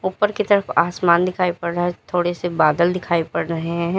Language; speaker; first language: Hindi; native; Hindi